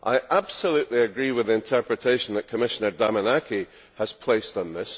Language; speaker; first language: English; native; English